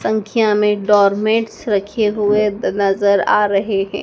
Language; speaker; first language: Hindi; native; Hindi